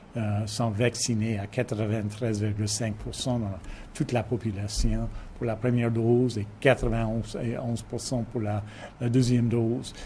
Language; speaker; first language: French; non-native, fluent; English